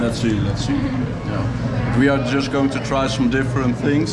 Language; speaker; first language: English; non-native, fluent; Dutch